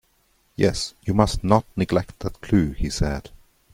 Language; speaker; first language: English; non-native, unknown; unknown